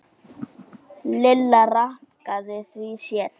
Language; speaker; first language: Icelandic; native; Icelandic